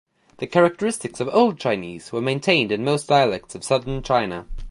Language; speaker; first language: English; native; English